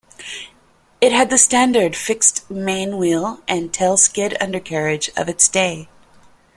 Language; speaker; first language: English; native; English